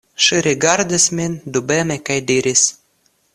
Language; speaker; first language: Esperanto; non-native, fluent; Russian